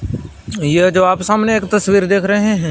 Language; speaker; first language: Hindi; non-native, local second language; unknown